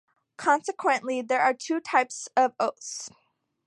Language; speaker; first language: English; native; English